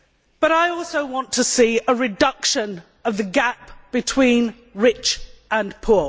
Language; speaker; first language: English; native; English